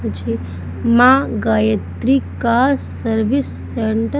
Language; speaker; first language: Hindi; native; Hindi